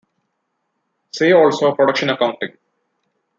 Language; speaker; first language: English; non-native, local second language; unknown